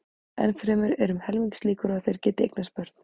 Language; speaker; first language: Icelandic; native; Icelandic